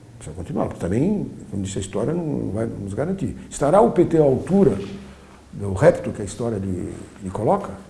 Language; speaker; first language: Portuguese; early bilingual, other home language; Polish